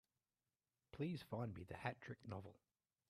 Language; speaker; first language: English; native; English